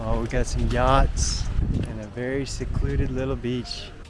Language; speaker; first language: English; native; English